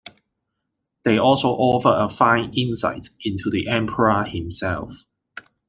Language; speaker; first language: English; non-native, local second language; Cantonese